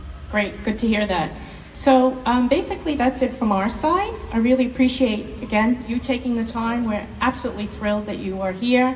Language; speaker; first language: English; native; English